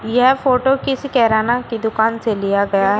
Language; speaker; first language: Hindi; native; Hindi